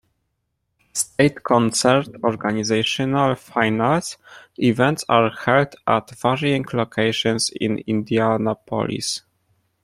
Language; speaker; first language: English; non-native, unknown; Polish